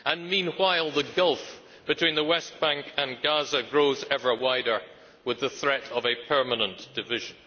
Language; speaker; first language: English; native; English